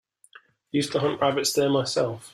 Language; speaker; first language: English; native; English